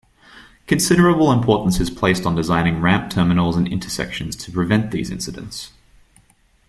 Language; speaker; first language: English; native; English